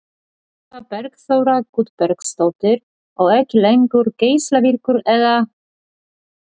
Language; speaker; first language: Icelandic; non-native, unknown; Polish